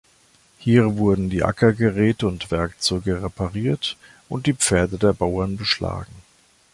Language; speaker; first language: German; native; German